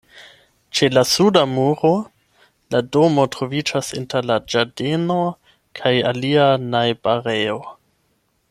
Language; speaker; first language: Esperanto; non-native, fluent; German